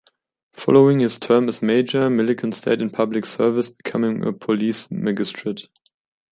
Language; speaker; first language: English; non-native, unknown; German